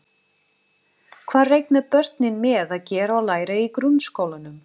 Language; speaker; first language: Icelandic; non-native, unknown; Portuguese